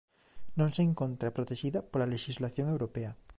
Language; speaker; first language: Galician; native; Galician